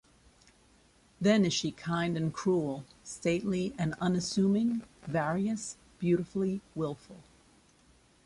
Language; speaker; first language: English; native; English